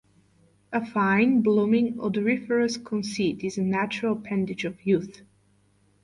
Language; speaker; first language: English; non-native, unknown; Bulgarian